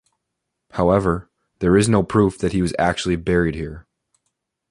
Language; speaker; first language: English; native; English